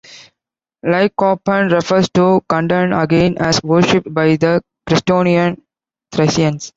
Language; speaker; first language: English; non-native, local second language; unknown